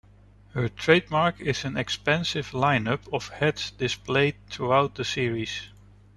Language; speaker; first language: English; non-native, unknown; Dutch